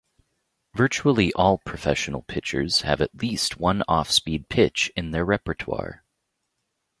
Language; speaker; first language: English; native; English